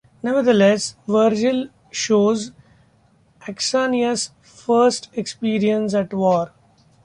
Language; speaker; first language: English; non-native, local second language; Marathi